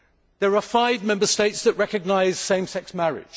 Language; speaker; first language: English; native; English